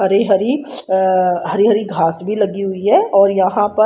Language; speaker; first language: Hindi; native; Hindi